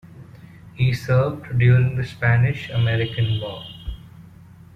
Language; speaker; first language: English; non-native, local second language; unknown